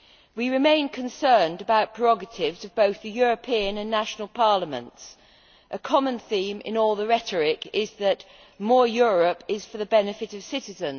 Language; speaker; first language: English; native; English